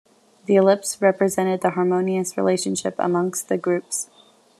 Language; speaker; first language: English; native; English